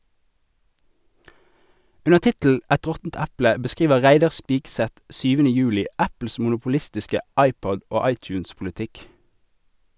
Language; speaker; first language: Norwegian; native; Norwegian